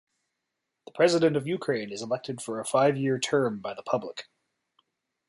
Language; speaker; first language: English; native; English